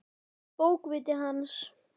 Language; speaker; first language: Icelandic; native; Icelandic